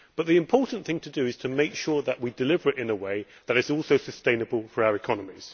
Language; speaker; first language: English; native; English